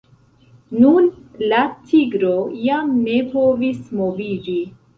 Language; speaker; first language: Esperanto; non-native, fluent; Central Kurdish